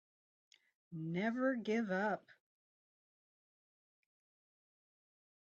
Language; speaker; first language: English; native; English